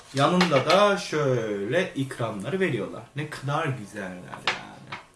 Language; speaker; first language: Turkish; non-native, fluent; Korean